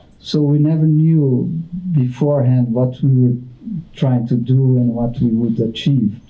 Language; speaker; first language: English; non-native, fluent; Portuguese